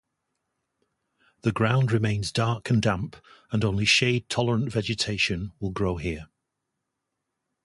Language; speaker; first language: English; native; English